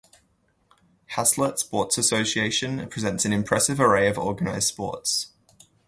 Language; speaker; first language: English; native; English